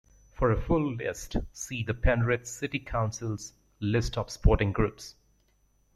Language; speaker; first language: English; native; English